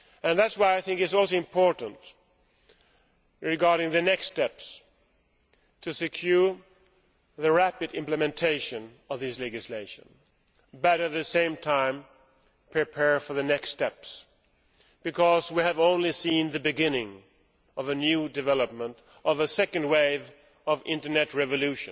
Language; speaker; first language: English; non-native, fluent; Swedish